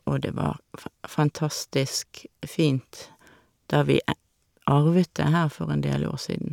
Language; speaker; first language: Norwegian; native; Norwegian